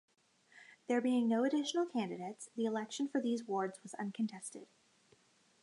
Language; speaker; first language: English; native; English